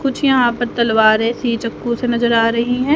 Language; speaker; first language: Hindi; native; Hindi